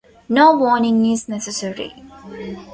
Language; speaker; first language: English; non-native, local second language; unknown